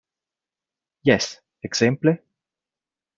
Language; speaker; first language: Esperanto; non-native, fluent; Italian